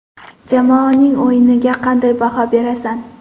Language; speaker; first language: Uzbek; non-native, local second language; Kara-Kalpak